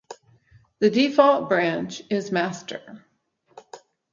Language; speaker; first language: English; native; English